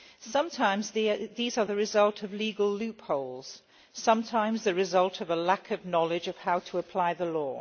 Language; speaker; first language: English; non-native, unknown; Polish